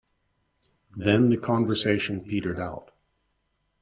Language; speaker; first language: English; native; English